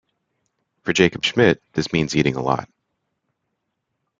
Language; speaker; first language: English; native; English